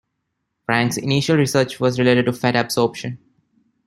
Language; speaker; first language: English; non-native, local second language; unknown